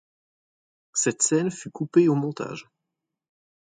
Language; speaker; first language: French; native; French